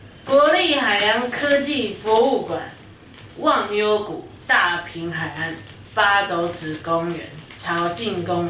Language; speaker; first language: Chinese; native; Chinese